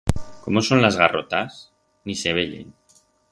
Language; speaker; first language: Aragonese; non-native, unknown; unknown